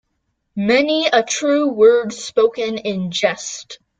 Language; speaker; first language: English; native; English